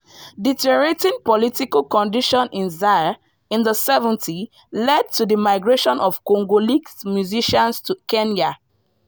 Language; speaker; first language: English; non-native, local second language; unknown